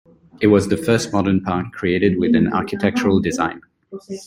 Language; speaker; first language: English; non-native, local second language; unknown